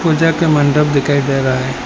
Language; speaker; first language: Hindi; non-native, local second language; Bangla